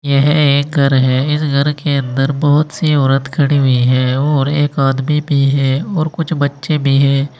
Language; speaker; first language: Hindi; native; Hindi